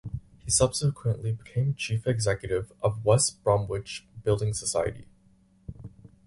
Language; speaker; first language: English; native; English